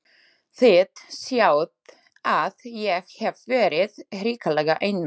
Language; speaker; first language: Icelandic; non-native, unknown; Slovak